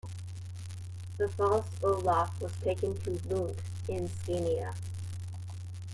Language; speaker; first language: English; native; English